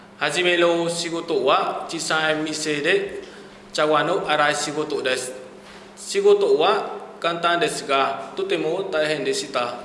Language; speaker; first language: Japanese; non-native, learner; Vietnamese